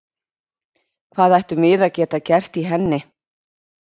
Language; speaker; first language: Icelandic; native; Icelandic